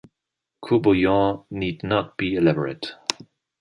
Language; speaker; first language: English; non-native, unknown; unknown